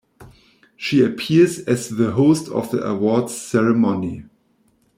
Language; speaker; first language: English; non-native, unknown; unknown